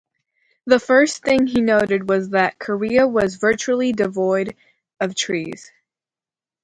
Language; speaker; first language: English; native; English